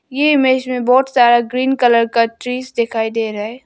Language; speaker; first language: Hindi; non-native, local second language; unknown